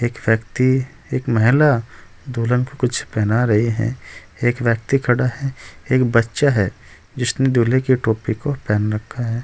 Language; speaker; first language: Hindi; native; Hindi